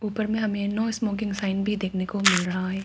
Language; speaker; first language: Hindi; non-native, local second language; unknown